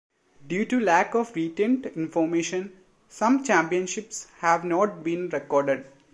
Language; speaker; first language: English; non-native, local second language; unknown